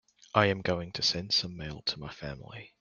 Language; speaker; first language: English; native; English